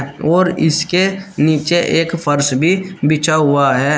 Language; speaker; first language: Hindi; native; Hindi